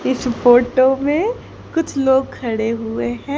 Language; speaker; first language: Hindi; native; Hindi